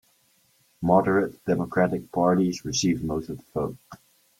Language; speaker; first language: English; native; English